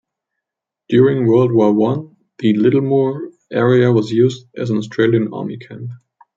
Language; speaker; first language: English; non-native, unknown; German